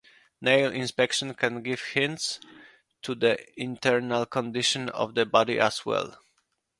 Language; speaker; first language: English; non-native, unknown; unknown